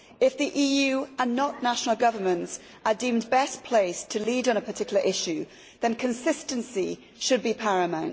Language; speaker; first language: English; native; English